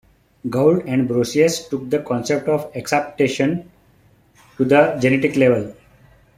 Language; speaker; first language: English; non-native, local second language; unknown